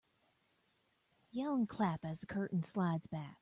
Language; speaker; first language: English; native; English